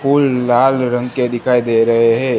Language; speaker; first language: Hindi; non-native, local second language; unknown